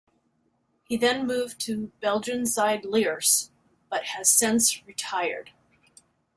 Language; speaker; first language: English; native; English